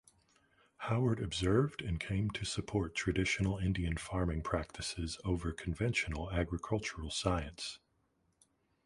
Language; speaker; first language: English; native; English